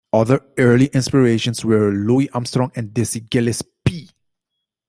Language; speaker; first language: English; non-native, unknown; Dutch